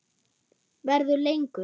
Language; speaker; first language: Icelandic; non-native, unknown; German